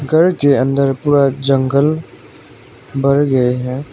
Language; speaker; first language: Hindi; non-native, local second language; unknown